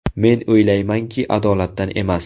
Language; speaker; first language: Uzbek; native; Uzbek